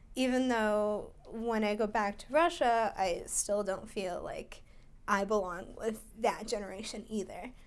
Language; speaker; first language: English; early bilingual, other home language; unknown